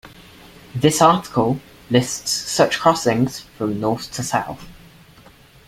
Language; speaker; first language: English; native; English